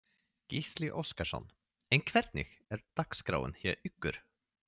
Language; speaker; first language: Icelandic; non-native, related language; Swedish